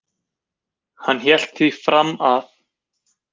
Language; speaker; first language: Icelandic; native; Icelandic